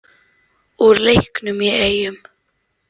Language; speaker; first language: Icelandic; native; Icelandic